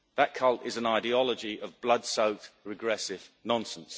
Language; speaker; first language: English; native; English